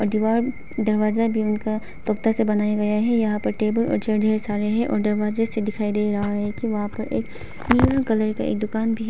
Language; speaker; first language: Hindi; non-native, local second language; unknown